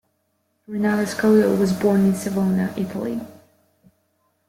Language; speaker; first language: English; native; English